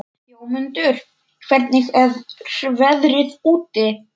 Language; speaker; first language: Icelandic; non-native, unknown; Polish